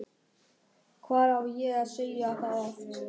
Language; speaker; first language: Icelandic; non-native, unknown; German